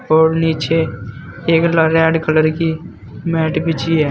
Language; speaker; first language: Hindi; native; Hindi